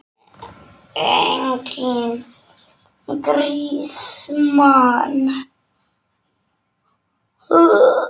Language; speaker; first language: Icelandic; non-native, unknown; Polish